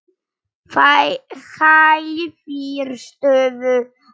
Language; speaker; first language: Icelandic; non-native, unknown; Polish